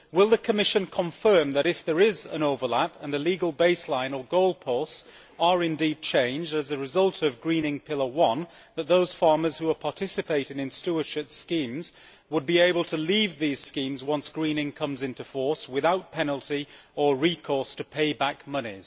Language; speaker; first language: English; native; English